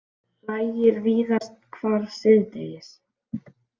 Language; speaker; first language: Icelandic; native; Icelandic